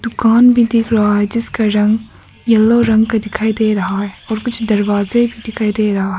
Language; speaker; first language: Hindi; non-native, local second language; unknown